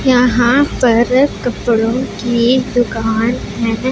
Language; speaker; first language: Hindi; non-native, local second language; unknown